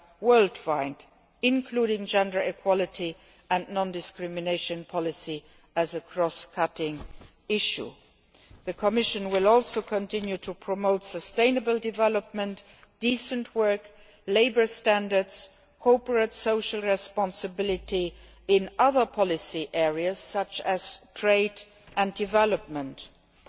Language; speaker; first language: English; non-native, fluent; Luxembourgish